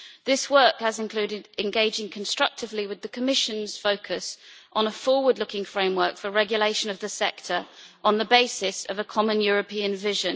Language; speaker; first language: English; native; English